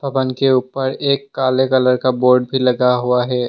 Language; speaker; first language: Hindi; non-native, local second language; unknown